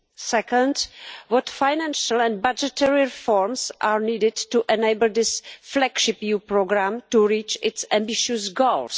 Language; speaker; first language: English; non-native, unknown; Czech